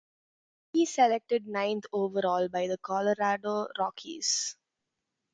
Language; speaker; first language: English; non-native, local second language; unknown